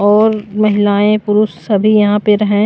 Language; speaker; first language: Hindi; non-native, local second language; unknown